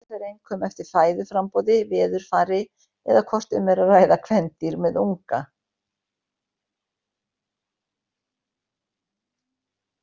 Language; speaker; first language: Icelandic; native; Icelandic